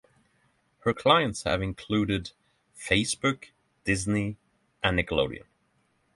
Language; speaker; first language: English; non-native, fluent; Norwegian